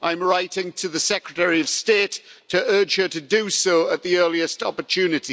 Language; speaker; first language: English; native; English